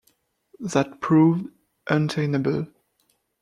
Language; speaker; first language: English; non-native, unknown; French